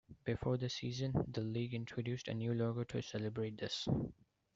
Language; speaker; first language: English; non-native, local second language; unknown